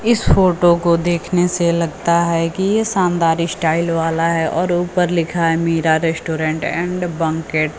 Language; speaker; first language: Hindi; native; Hindi